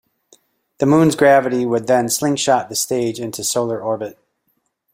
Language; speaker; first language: English; native; English